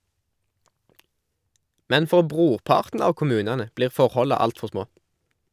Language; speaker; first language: Norwegian; native; Norwegian